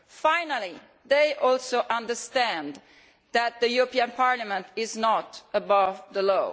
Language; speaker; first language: English; non-native, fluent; Italian